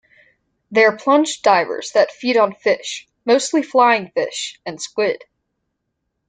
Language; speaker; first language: English; native; English